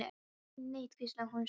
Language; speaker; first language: Icelandic; non-native, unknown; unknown